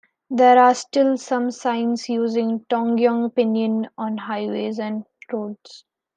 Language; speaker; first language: English; non-native, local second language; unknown